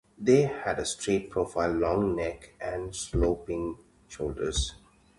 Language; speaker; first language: English; native; English